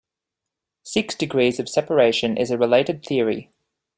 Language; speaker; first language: English; native; English